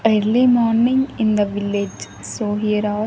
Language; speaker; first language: English; non-native, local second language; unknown